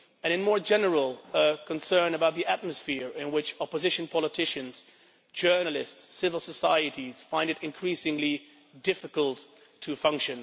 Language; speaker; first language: English; non-native, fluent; Dutch